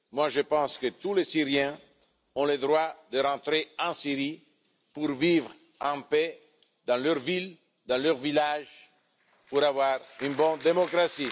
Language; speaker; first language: French; non-native, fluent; Italian